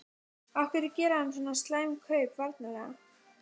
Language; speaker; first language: Icelandic; native; Icelandic